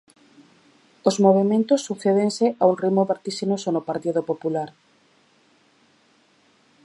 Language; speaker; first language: Galician; native; Galician